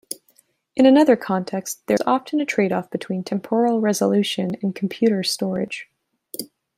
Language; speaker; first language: English; native; English